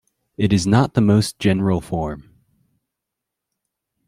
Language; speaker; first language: English; native; English